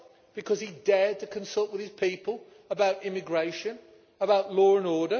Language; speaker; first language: English; native; English